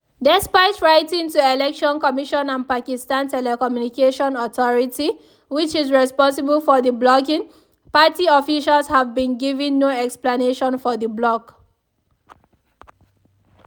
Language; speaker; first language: English; non-native, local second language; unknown